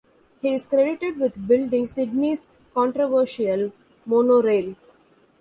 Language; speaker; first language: English; non-native, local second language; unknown